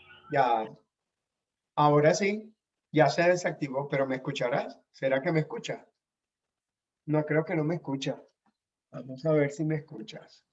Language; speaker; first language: Spanish; native; Spanish